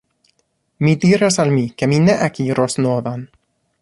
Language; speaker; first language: Esperanto; non-native, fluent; English